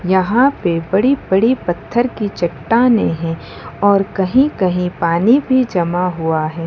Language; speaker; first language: Hindi; non-native, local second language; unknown